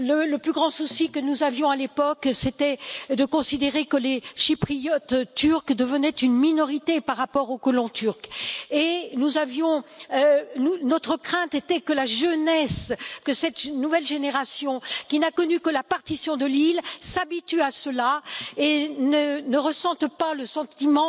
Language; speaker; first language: French; native; French